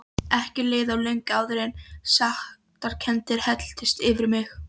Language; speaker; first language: Icelandic; non-native, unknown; Polish